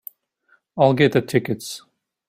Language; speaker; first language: English; native; English